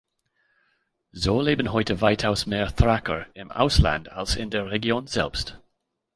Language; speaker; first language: German; non-native, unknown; English